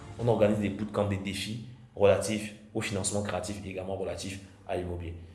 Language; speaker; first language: French; non-native, local second language; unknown